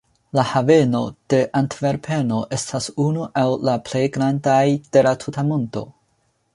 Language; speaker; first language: Esperanto; non-native, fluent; Chinese